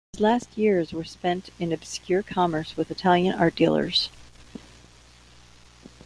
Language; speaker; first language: English; native; English